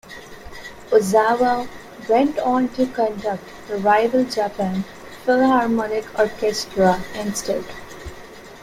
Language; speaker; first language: English; non-native, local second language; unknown